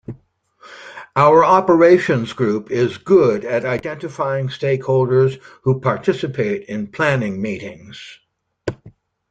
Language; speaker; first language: English; native; English